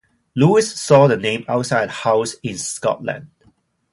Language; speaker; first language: English; non-native, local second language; Cantonese